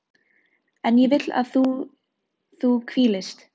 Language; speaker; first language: Icelandic; non-native, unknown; Filipino